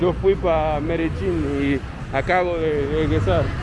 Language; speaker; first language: Spanish; non-native, fluent; English